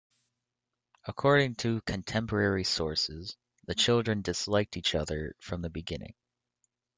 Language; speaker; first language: English; native; English